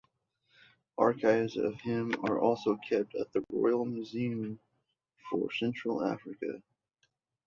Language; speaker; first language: English; native; English